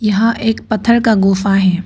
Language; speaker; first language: Hindi; non-native, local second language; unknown